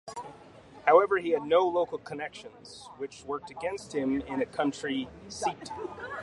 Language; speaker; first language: English; native; English